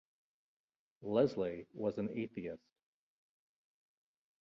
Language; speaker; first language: English; native; English